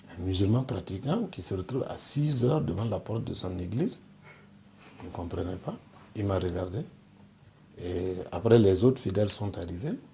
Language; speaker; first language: French; non-native, local second language; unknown